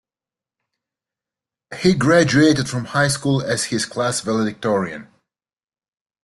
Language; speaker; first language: English; native; English